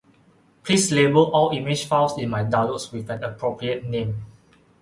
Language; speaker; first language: English; non-native, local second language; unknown